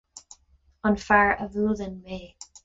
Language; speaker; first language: Irish; non-native, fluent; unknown